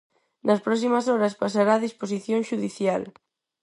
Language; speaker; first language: Galician; non-native, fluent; Spanish